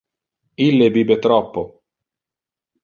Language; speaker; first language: Interlingua; non-native, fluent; Italian